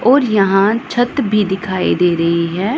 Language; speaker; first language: Hindi; non-native, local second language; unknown